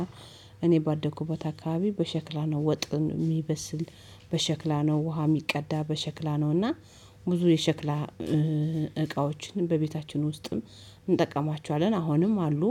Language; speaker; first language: Amharic; native; Amharic